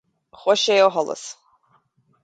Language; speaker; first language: Irish; native; Irish